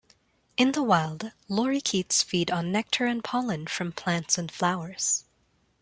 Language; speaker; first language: English; non-native, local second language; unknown